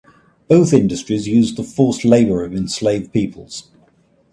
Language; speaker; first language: English; native; English